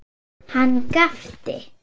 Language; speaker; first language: Icelandic; non-native, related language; Swedish